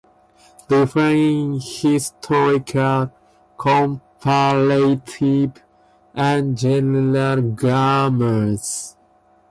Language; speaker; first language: English; non-native, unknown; Japanese